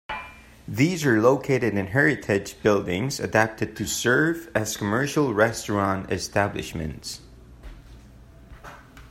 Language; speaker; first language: English; non-native, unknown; Spanish